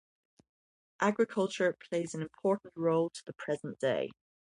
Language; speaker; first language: English; native; English